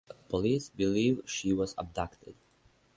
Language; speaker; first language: English; non-native, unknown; Serbian